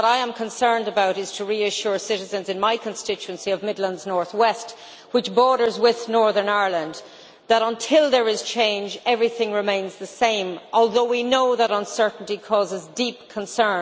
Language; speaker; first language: English; native; English